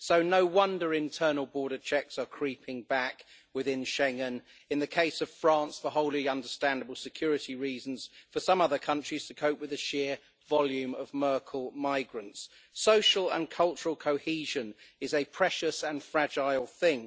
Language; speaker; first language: English; native; English